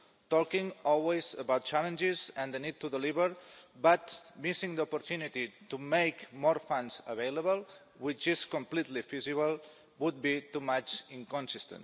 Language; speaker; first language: English; non-native, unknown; Catalan